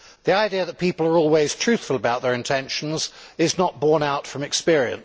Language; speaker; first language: English; native; English